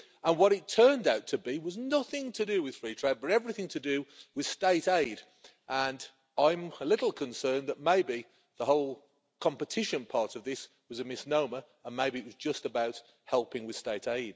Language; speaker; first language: English; native; English